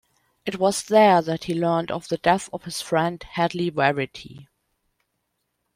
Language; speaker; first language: English; non-native, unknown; German